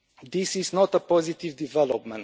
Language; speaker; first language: English; non-native, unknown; Romanian